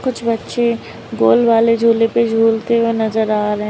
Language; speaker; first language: Hindi; native; Hindi